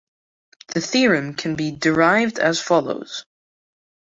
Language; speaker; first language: English; native; English